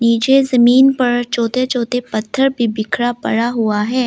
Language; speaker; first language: Hindi; non-native, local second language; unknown